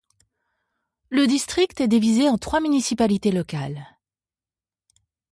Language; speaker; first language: French; native; French